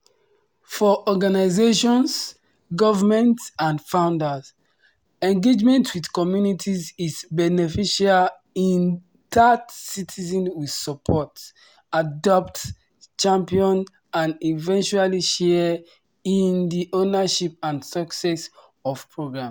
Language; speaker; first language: English; non-native, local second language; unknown